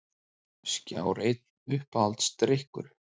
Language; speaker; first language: Icelandic; native; Icelandic